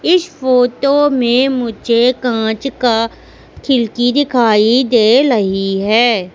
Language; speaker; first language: Hindi; native; Hindi